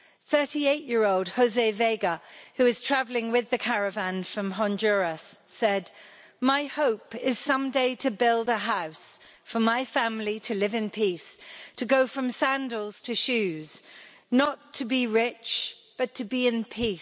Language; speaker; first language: English; native; English